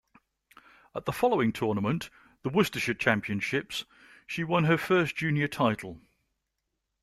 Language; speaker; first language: English; native; English